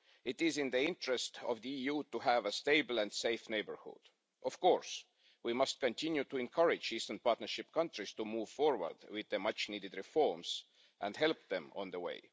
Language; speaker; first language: English; non-native, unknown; Estonian